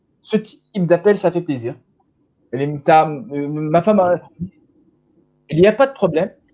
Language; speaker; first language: French; non-native, local second language; Arabic